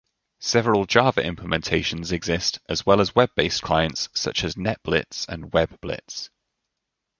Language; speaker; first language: English; native; English